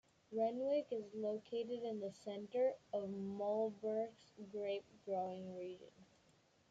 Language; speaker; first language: English; native; English